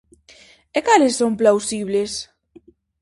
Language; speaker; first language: Galician; native; Galician